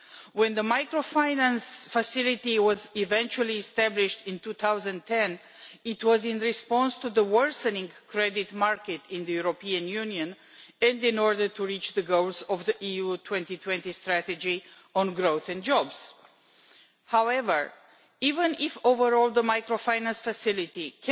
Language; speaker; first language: English; non-native, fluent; Romanian